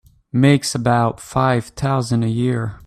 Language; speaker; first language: English; native; English